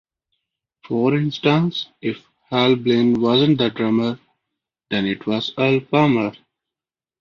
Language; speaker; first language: English; non-native, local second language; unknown